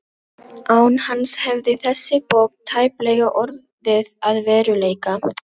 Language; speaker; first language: Icelandic; non-native, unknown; Filipino